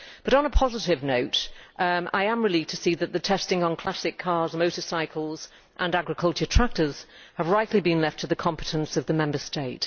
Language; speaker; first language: English; native; English